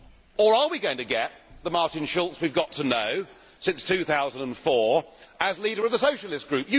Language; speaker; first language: English; native; English